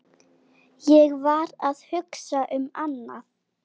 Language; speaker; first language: Icelandic; native; Icelandic